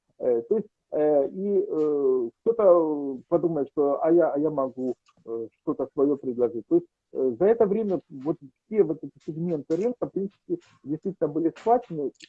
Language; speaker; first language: Russian; native; Russian